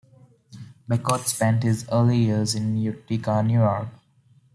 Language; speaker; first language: English; non-native, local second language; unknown